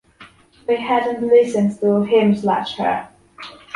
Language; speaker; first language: English; non-native, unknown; Polish